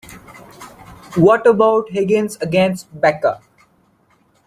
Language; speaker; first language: English; non-native, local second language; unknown